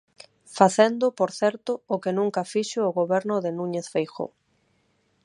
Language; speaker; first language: Galician; non-native, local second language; Spanish